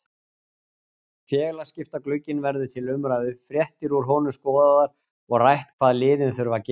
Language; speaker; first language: Icelandic; native; Icelandic